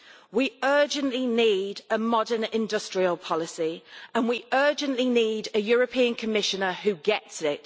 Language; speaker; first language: English; native; English